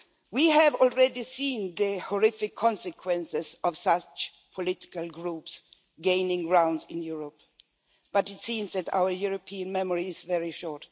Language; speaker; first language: English; non-native, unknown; Swedish